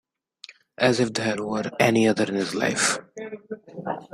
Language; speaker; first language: English; non-native, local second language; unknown